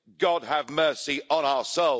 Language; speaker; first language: English; native; English